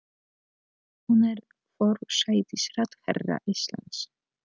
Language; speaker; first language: Icelandic; non-native, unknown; Polish